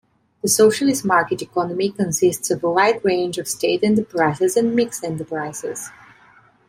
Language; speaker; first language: English; non-native, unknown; Italian